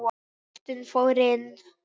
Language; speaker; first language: Icelandic; native; Icelandic